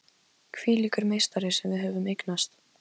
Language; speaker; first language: Icelandic; non-native, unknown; Polish